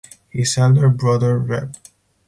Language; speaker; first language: English; non-native, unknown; Spanish